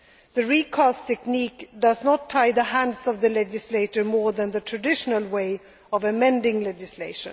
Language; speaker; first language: English; non-native, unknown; Swedish